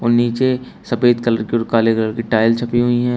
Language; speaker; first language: Hindi; native; Hindi